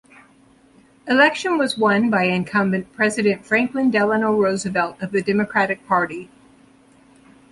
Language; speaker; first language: English; native; English